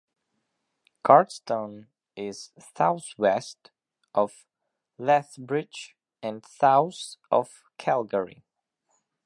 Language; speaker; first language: English; non-native, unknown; Belarusian